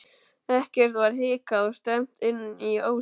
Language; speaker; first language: Icelandic; native; Icelandic